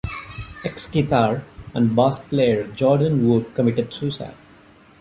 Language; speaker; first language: English; non-native, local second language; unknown